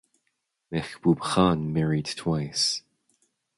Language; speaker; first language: English; native; English